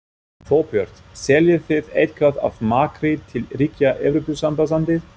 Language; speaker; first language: Icelandic; non-native, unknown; German